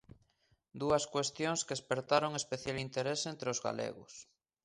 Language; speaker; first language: Galician; native; Galician